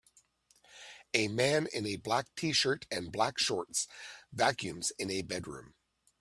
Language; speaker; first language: English; native; English